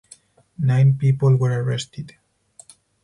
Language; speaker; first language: English; non-native, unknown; Spanish